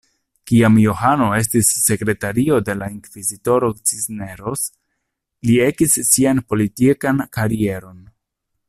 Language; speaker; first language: Esperanto; non-native, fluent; Italian